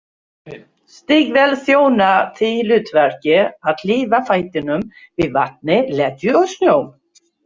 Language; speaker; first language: Icelandic; non-native, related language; Swedish